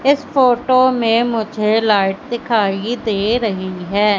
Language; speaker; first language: Hindi; native; Hindi